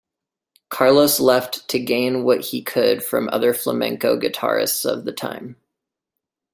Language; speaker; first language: English; native; English